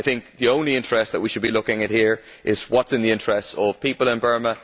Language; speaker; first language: English; native; English